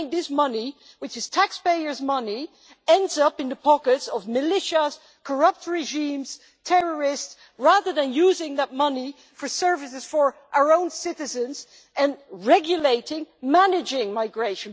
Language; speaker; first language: English; non-native, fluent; Dutch